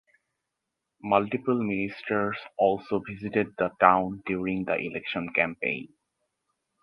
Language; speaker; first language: English; non-native, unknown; Bangla